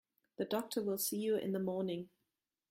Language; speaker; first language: English; non-native, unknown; German